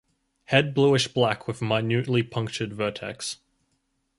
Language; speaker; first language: English; native; English